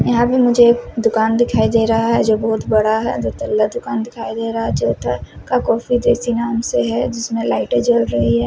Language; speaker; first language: Hindi; non-native, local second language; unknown